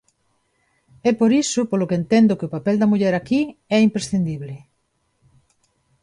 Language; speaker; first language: Galician; non-native, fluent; Spanish